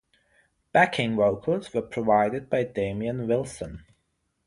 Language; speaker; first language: English; non-native, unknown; German